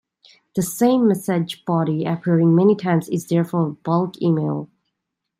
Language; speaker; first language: English; native; English